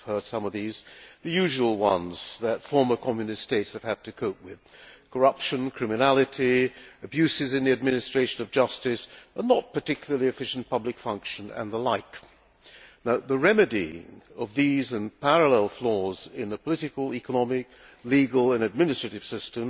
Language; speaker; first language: English; non-native, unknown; Hungarian